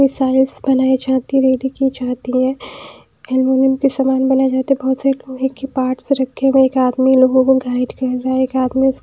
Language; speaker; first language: Hindi; non-native, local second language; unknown